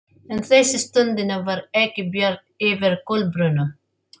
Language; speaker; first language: Icelandic; non-native, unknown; Filipino